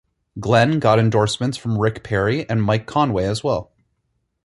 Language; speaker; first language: English; native; English